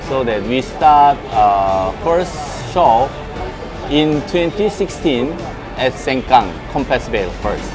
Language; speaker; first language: English; non-native, fluent; Korean